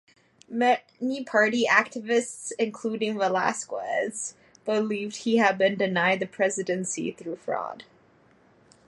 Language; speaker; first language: English; native; English